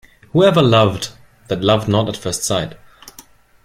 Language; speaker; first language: English; non-native, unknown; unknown